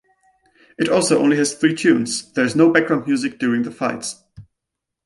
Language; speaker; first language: English; non-native, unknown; German